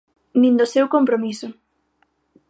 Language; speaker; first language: Galician; non-native, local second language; Spanish